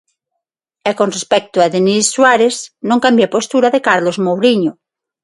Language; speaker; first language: Galician; non-native, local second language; Spanish